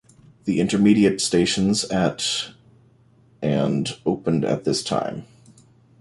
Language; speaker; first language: English; native; English